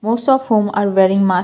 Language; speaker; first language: English; non-native, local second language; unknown